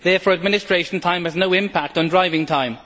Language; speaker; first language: English; native; English